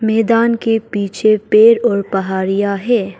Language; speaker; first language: Hindi; non-native, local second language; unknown